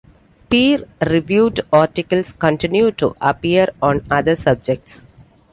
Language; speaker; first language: English; non-native, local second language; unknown